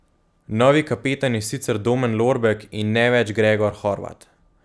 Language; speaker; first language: Slovenian; native; Slovenian